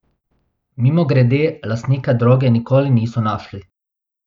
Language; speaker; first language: Slovenian; non-native, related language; Bosnian